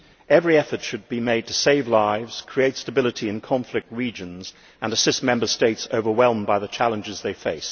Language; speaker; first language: English; native; English